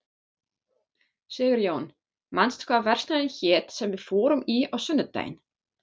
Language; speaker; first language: Icelandic; non-native, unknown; German